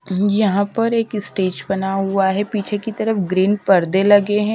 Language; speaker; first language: Hindi; native; Hindi